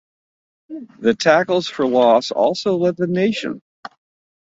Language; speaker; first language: English; native; English